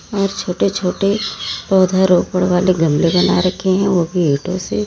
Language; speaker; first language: Hindi; native; Hindi